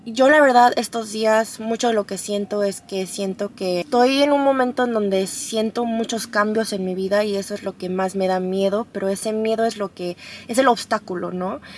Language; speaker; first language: Spanish; non-native, fluent; Korean